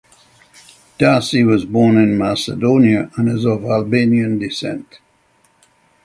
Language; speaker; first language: English; native; English